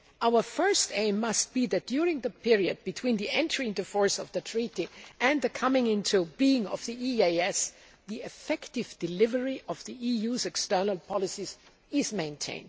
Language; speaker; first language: English; non-native, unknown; German